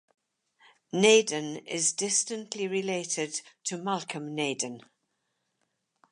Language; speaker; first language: English; native; English